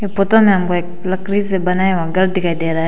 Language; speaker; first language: Hindi; non-native, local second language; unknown